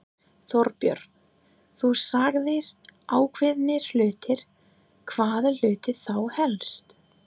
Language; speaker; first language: Icelandic; non-native, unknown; English